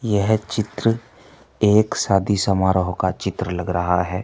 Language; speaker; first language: Hindi; native; Hindi